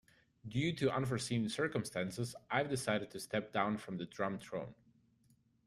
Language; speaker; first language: English; native; English